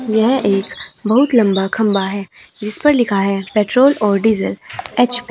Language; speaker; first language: Hindi; native; Hindi